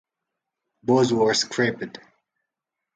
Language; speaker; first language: English; non-native, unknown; Amharic